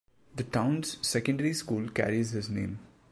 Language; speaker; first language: English; non-native, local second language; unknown